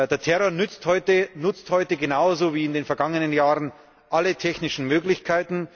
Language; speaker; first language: German; native; German